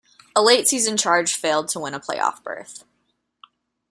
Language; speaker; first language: English; native; English